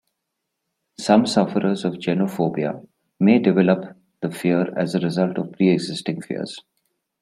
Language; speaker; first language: English; non-native, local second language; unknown